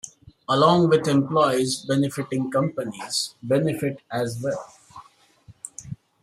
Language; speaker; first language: English; non-native, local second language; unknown